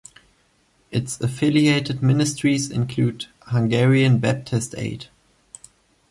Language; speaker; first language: English; non-native, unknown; German